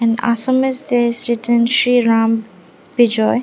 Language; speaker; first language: English; non-native, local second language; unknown